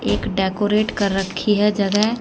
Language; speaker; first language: Hindi; native; Hindi